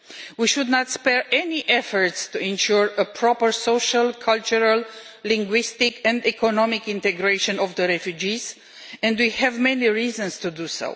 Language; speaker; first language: English; non-native, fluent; Romanian